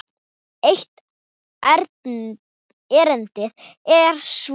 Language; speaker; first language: Icelandic; non-native, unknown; Thai